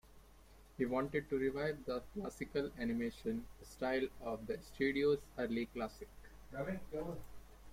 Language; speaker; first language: English; non-native, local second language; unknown